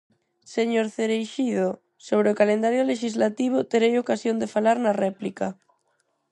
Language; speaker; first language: Galician; non-native, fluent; Spanish